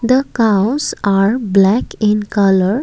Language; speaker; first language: English; non-native, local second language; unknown